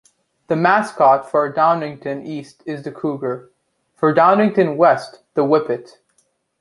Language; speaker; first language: English; native; English